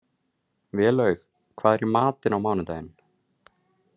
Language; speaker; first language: Icelandic; native; Icelandic